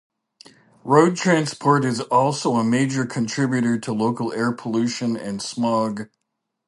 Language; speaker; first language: English; native; English